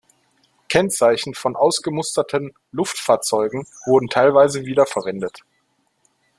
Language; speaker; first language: German; native; German